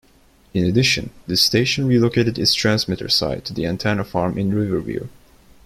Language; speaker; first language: English; non-native, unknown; Turkish